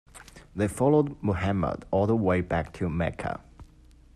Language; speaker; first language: English; non-native, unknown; Chinese